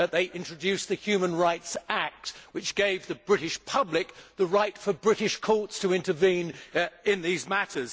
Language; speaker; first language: English; native; English